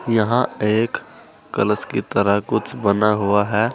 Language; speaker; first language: Hindi; native; Hindi